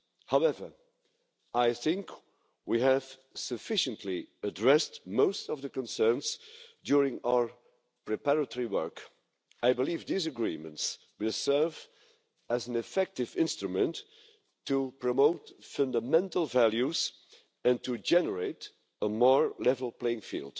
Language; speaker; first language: English; non-native, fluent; Dutch